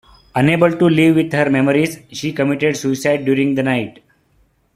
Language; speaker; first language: English; non-native, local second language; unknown